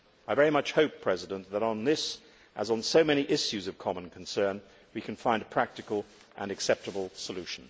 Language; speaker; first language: English; native; English